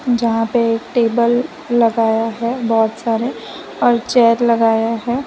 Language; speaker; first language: Hindi; non-native, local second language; Gujarati